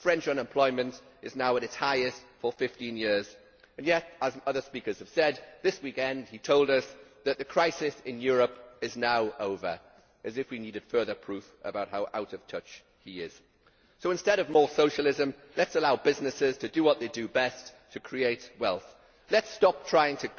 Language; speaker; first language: English; native; English